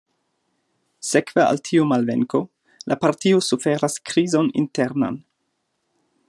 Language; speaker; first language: Esperanto; non-native, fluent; German